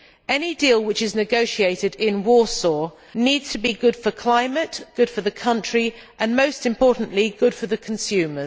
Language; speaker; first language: English; native; English